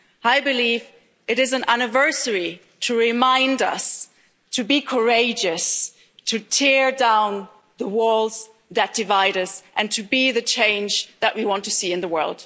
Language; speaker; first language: English; non-native, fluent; German